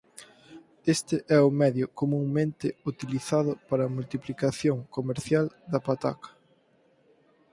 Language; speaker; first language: Galician; native; Galician